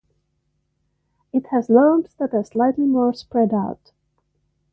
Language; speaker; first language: English; non-native, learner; Finnish